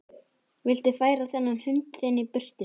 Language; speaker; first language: Icelandic; native; Icelandic